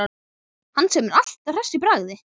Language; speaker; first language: Icelandic; native; Icelandic